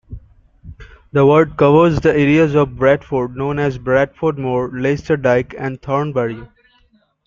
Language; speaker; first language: English; non-native, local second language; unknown